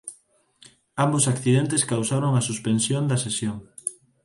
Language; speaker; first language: Galician; non-native, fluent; Spanish